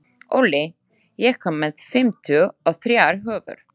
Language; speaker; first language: Icelandic; non-native, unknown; Slovak